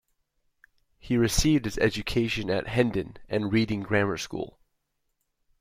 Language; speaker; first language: English; native; English